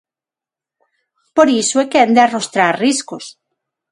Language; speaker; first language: Galician; non-native, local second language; Spanish